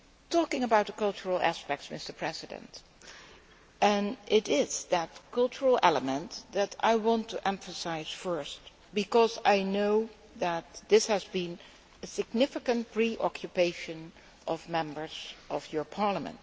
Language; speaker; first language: English; non-native, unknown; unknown